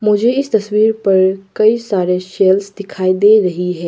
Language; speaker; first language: Hindi; non-native, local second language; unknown